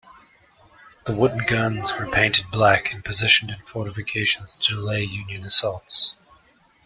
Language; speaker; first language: English; native; English